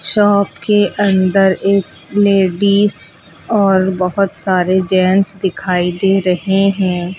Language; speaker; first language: Hindi; native; Hindi